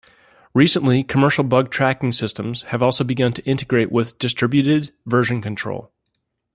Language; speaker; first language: English; native; English